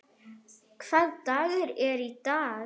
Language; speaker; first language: Icelandic; non-native, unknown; Arabic